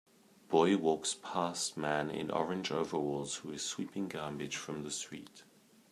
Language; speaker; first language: English; native; English